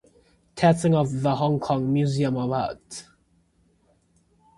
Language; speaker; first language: English; native; English